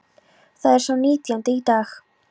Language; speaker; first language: Icelandic; non-native, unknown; Polish